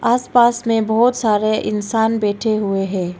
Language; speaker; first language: Hindi; non-native, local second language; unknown